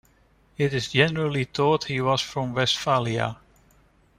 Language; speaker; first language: English; non-native, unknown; Dutch